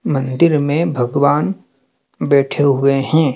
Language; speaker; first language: Hindi; native; Hindi